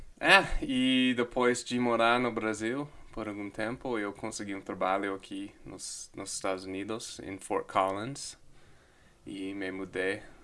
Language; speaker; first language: Portuguese; non-native, fluent; English